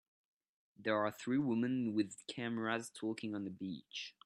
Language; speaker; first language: English; non-native, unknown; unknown